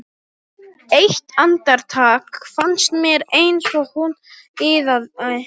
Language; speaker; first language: Icelandic; non-native, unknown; Polish